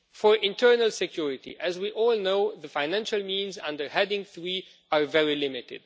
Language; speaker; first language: English; non-native, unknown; Romanian